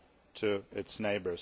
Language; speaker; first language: English; non-native, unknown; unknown